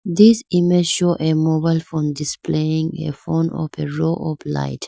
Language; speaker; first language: English; non-native, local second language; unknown